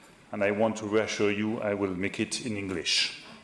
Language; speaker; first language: English; non-native, fluent; French